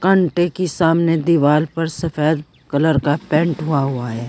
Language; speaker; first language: Hindi; native; Hindi